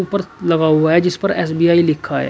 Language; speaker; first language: Hindi; native; Hindi